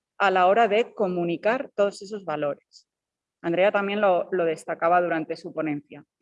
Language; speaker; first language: Spanish; native; Spanish